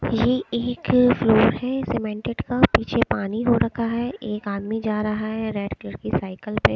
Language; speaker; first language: Hindi; native; Hindi